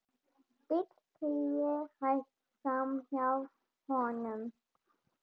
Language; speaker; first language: Icelandic; non-native, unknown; German